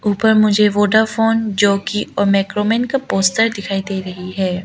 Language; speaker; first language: Hindi; non-native, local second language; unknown